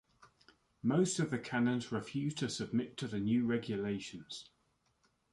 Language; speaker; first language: English; native; English